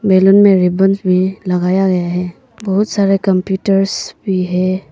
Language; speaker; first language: Hindi; non-native, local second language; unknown